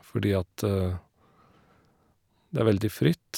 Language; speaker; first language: Norwegian; non-native, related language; Faroese